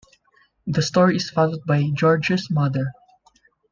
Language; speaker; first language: English; non-native, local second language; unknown